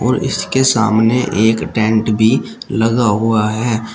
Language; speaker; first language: Hindi; native; Hindi